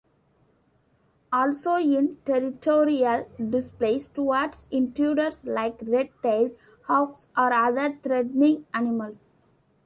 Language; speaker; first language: English; non-native, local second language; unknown